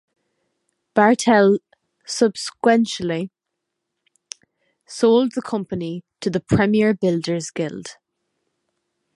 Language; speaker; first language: English; native; English